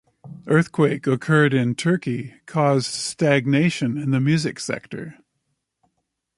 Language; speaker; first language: English; native; English